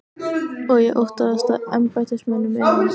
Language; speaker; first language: Icelandic; native; Icelandic